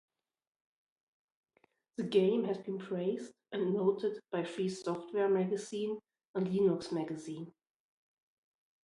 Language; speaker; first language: English; non-native, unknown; German